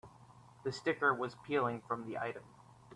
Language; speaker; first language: English; native; English